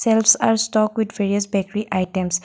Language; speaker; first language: English; non-native, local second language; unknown